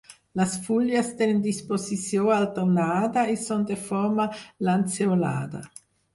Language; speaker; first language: Catalan; non-native, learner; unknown